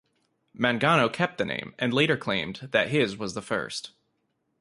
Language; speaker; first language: English; native; English